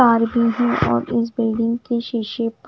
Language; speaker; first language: Hindi; non-native, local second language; Punjabi